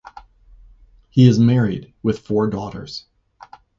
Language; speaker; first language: English; native; English